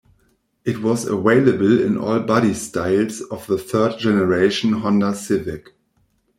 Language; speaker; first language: English; non-native, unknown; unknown